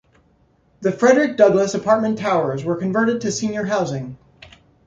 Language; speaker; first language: English; native; English